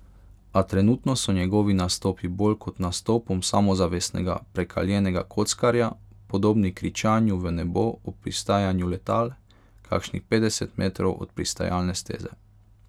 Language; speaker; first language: Slovenian; non-native, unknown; Hungarian